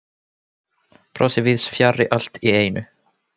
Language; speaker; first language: Icelandic; non-native, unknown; Finnish